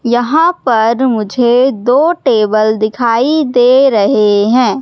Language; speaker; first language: Hindi; native; Hindi